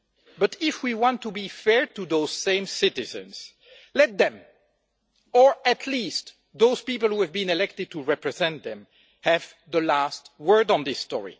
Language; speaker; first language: English; non-native, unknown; French